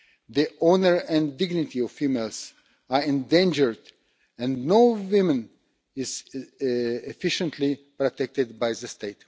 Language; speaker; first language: English; non-native, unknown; Russian